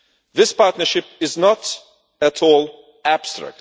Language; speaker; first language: English; non-native, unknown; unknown